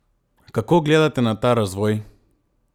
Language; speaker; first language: Slovenian; non-native, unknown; Macedonian